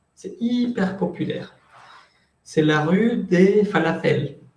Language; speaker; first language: French; non-native, fluent; Spanish